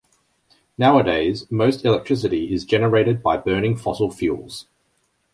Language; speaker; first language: English; native; English